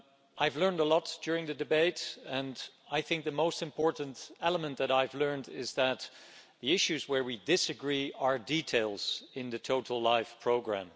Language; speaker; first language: English; non-native, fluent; Dutch